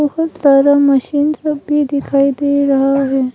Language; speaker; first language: Hindi; early bilingual, other home language; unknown